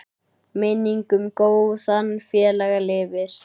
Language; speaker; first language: Icelandic; native; Icelandic